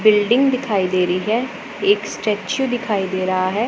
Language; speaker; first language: Hindi; non-native, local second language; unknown